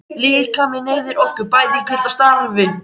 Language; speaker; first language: Icelandic; native; Icelandic